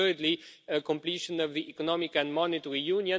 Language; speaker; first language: English; non-native, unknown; Romanian